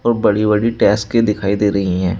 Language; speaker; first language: Hindi; native; Hindi